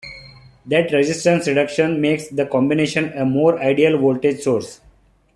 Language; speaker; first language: English; non-native, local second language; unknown